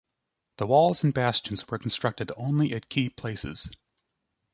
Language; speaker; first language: English; native; English